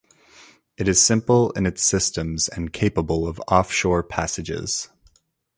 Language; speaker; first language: English; native; English